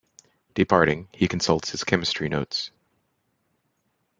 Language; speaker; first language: English; native; English